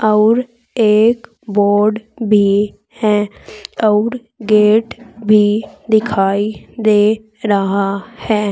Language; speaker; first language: Hindi; native; Hindi